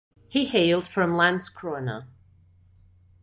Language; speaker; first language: English; non-native, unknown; Catalan